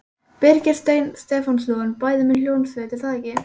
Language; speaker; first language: Icelandic; native; Icelandic